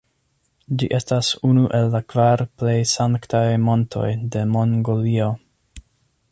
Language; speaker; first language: Esperanto; non-native, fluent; English